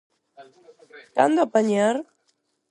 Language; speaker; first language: Galician; non-native, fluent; Spanish